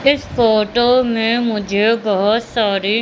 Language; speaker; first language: Hindi; native; Hindi